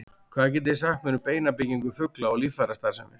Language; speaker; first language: Icelandic; native; Icelandic